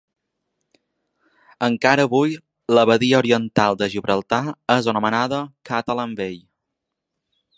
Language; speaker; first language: Catalan; native; Catalan